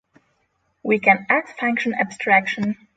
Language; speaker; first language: English; non-native, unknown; Polish